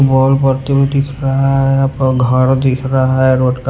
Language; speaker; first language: Hindi; non-native, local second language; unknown